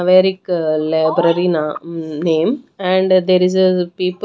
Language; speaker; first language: English; non-native, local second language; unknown